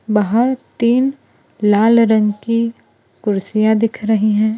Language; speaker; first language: Hindi; non-native, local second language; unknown